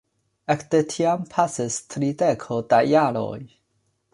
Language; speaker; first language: Esperanto; non-native, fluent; Chinese